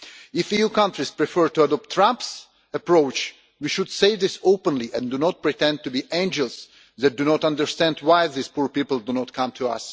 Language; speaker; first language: English; non-native, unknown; Russian